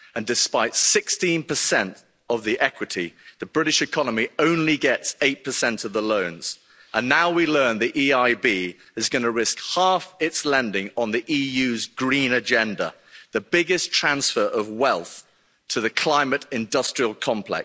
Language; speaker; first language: English; native; English